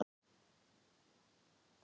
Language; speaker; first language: Icelandic; non-native, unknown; Thai